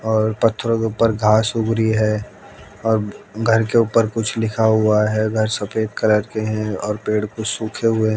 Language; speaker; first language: Hindi; native; Hindi